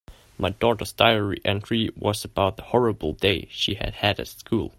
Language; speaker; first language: English; non-native, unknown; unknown